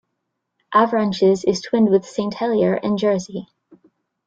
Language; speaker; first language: English; native; English